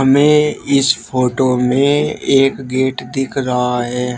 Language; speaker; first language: Hindi; native; Hindi